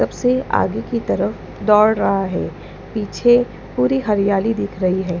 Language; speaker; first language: Hindi; non-native, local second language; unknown